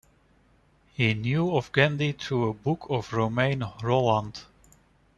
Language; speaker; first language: English; non-native, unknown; Dutch